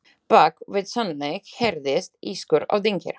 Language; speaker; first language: Icelandic; non-native, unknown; Slovak